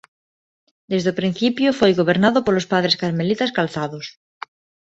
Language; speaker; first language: Galician; non-native, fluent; Spanish